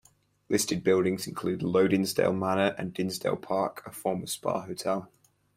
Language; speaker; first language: English; native; English